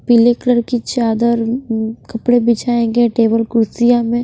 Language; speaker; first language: Hindi; non-native, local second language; Punjabi